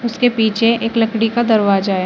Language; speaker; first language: Hindi; native; Hindi